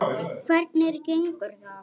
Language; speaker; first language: Icelandic; native; Icelandic